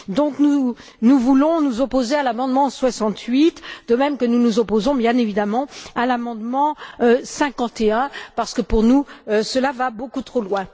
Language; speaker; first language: French; native; French